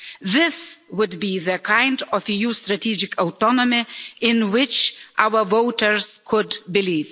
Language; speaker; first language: English; non-native, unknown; Lithuanian